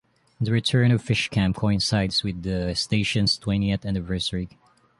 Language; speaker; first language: English; non-native, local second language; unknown